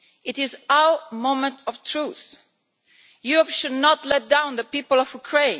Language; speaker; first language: English; non-native, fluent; Italian